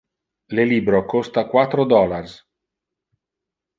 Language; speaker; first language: Interlingua; non-native, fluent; Italian